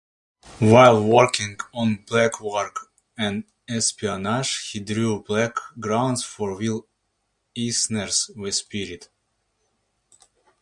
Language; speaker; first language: English; native; English